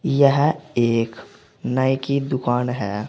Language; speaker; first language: Hindi; native; Hindi